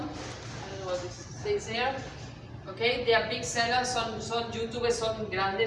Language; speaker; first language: English; non-native, fluent; Spanish